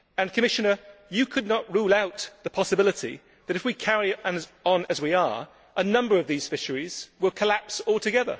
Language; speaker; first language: English; native; English